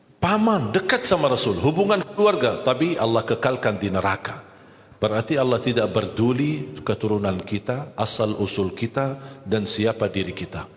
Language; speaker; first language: Malay; non-native, fluent; Arabic